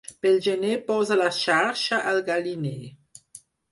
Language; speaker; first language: Catalan; non-native, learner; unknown